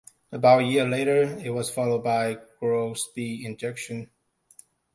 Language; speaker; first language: English; non-native, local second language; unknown